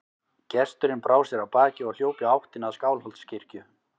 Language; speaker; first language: Icelandic; native; Icelandic